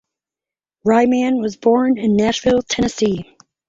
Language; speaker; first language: English; native; English